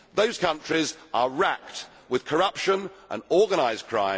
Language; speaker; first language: English; native; English